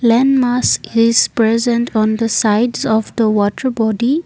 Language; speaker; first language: English; non-native, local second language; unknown